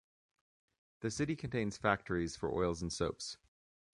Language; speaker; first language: English; native; English